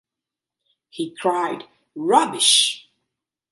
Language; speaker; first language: English; native; English